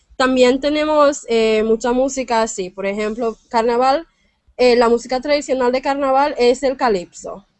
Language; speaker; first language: Spanish; non-native, fluent; English